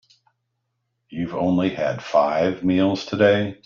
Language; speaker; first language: English; native; English